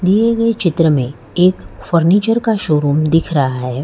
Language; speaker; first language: Hindi; non-native, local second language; Gujarati